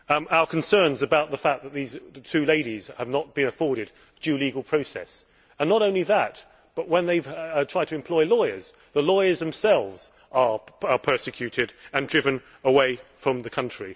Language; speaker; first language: English; native; English